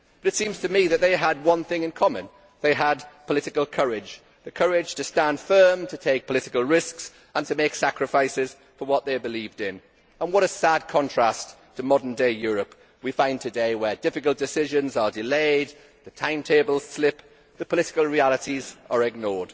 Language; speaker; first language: English; native; English